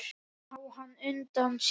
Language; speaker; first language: Icelandic; native; Icelandic